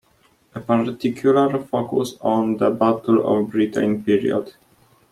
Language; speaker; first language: English; non-native, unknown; Polish